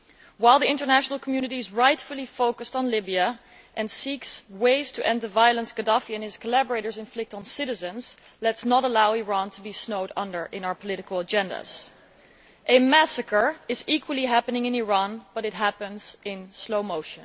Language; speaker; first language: English; non-native, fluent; Dutch